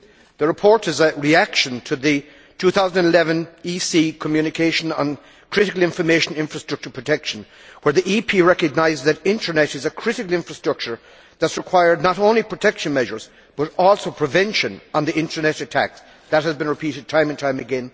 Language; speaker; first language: English; native; English